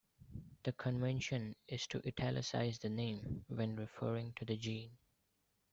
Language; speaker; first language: English; non-native, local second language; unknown